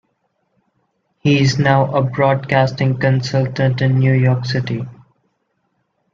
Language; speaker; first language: English; non-native, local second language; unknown